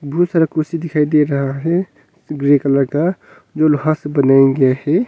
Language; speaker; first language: Hindi; non-native, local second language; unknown